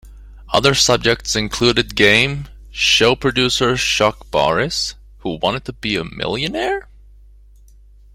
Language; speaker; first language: English; native; English